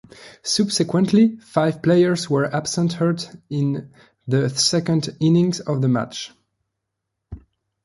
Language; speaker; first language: English; non-native, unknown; French